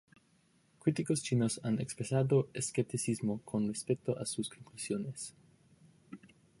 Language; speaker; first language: Spanish; non-native, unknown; English